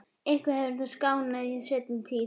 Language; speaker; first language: Icelandic; native; Icelandic